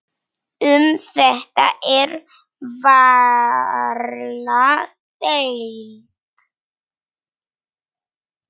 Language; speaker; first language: Icelandic; non-native, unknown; Polish